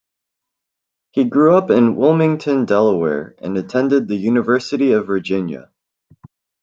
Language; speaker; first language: English; native; English